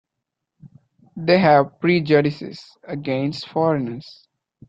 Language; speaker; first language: English; non-native, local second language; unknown